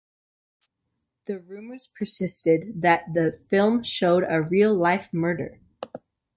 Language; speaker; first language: English; native; English